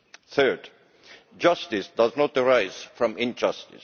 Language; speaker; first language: English; non-native, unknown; Estonian